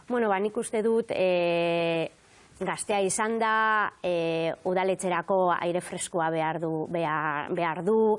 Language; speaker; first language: Basque; non-native, local second language; Spanish